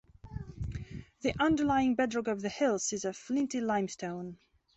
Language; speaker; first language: English; non-native, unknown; Belarusian